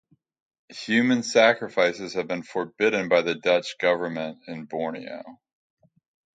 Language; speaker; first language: English; native; English